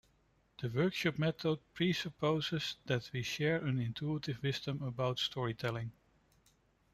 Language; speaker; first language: English; non-native, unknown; Dutch